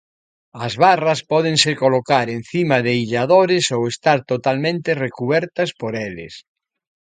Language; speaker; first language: Galician; native; Galician